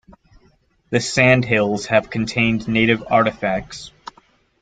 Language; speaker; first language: English; native; English